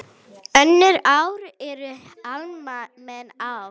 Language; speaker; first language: Icelandic; non-native, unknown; Arabic